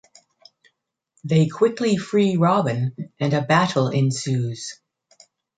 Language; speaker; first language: English; native; English